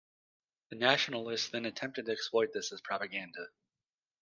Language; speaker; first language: English; native; English